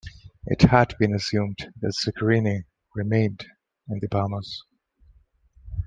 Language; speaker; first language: English; non-native, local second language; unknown